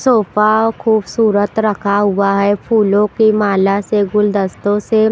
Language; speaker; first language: Hindi; non-native, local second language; Punjabi